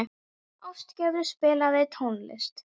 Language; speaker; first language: Icelandic; non-native, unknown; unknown